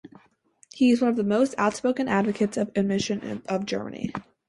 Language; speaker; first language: English; native; English